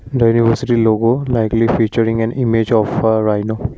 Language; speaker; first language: English; non-native, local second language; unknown